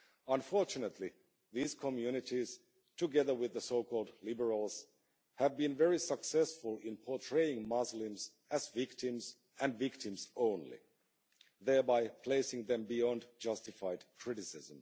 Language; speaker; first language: English; non-native, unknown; Finnish